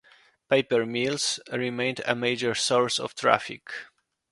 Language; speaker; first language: English; non-native, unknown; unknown